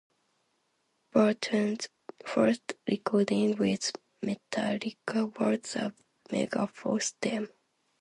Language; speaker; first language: English; non-native, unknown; Japanese